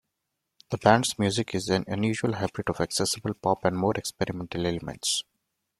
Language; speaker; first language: English; non-native, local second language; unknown